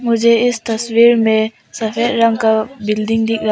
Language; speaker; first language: Hindi; non-native, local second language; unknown